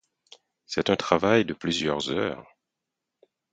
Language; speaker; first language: French; non-native, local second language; Haitian Creole